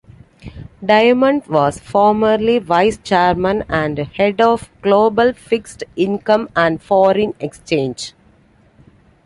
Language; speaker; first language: English; non-native, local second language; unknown